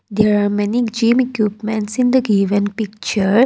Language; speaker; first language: English; non-native, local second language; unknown